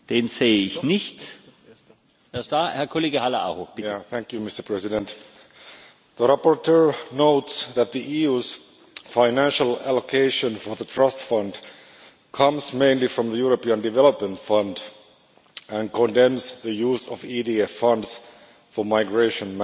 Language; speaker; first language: English; non-native, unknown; Finnish